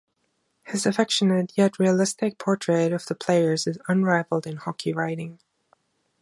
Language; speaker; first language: English; non-native, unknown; German